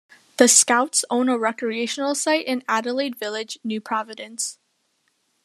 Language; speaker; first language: English; native; English